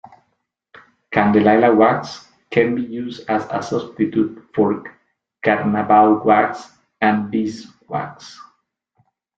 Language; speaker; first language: English; non-native, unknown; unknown